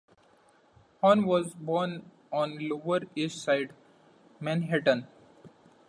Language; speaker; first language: English; non-native, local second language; Marathi